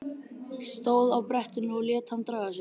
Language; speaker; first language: Icelandic; native; Icelandic